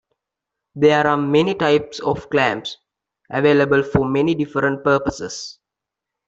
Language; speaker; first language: English; non-native, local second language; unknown